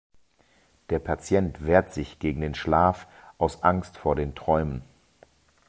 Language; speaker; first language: German; native; German